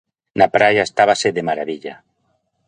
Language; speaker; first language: Galician; native; Galician